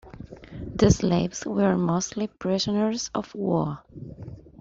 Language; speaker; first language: English; non-native, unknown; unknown